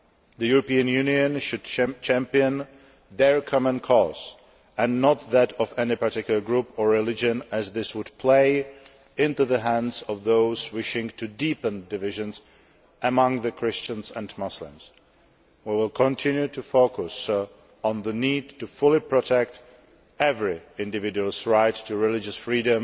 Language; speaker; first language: English; non-native, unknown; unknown